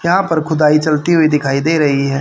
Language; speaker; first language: Hindi; native; Hindi